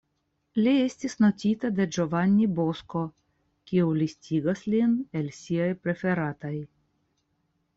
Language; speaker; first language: Esperanto; non-native, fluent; Russian